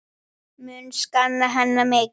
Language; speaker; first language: Icelandic; native; Icelandic